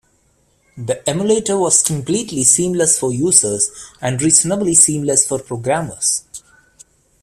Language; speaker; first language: English; non-native, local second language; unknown